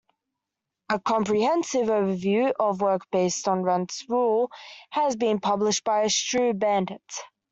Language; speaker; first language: English; native; English